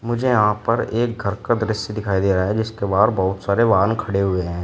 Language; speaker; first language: Hindi; native; Hindi